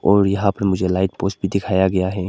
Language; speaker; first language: Hindi; non-native, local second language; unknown